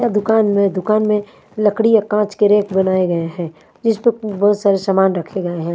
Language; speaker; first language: Hindi; non-native, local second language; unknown